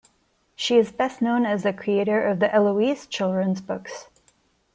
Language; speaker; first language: English; non-native, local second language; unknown